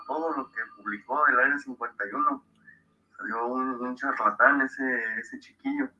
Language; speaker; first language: Spanish; native; Spanish